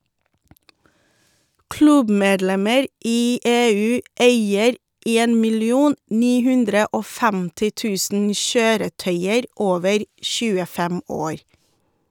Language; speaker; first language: Norwegian; non-native, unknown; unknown